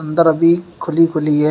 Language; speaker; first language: Hindi; native; Hindi